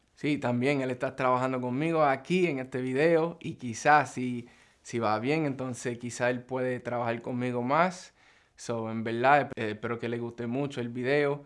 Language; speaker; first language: Spanish; early bilingual, other home language; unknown